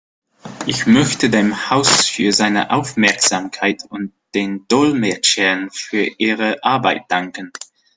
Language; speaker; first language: German; non-native, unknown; English